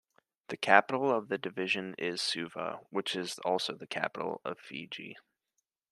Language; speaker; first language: English; native; English